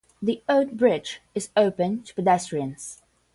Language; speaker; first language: English; non-native, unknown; Portuguese